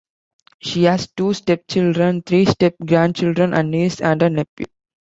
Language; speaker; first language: English; non-native, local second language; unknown